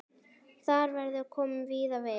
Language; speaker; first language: Icelandic; native; Icelandic